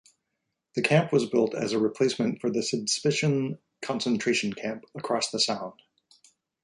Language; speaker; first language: English; native; English